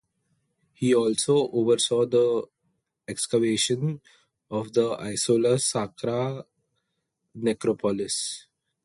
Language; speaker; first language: English; non-native, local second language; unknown